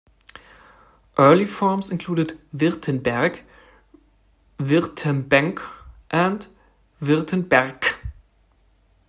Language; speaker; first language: English; non-native, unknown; German